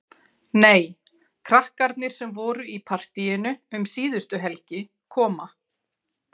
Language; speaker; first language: Icelandic; native; Icelandic